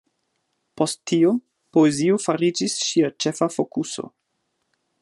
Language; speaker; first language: Esperanto; non-native, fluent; German